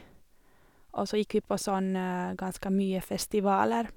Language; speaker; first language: Norwegian; non-native, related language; Swedish